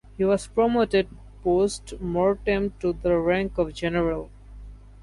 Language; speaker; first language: English; non-native, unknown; Bangla